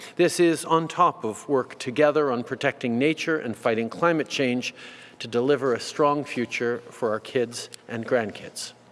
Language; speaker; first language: English; early bilingual, other home language; French